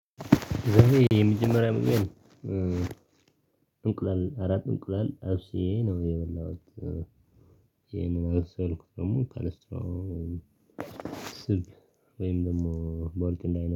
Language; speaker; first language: Amharic; non-native, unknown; Tigrinya